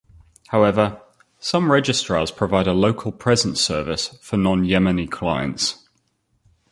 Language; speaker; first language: English; native; English